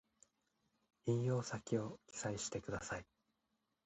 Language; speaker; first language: Japanese; native; Japanese